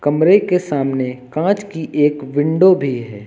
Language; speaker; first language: Hindi; native; Hindi